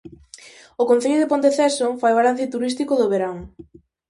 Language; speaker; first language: Galician; native; Galician